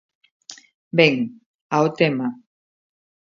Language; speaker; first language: Galician; native; Galician